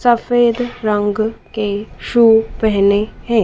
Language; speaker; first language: Hindi; native; Hindi